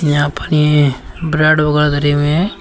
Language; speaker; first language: Hindi; native; Hindi